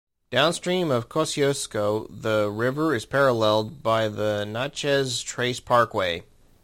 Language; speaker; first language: English; native; English